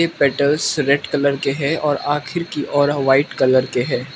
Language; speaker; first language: Hindi; non-native, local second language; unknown